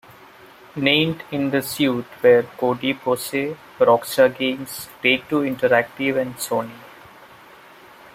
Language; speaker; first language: English; non-native, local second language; Malayalam